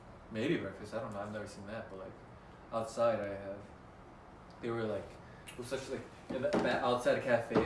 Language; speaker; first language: English; early bilingual, other home language; Korean